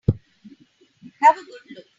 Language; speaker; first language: English; non-native, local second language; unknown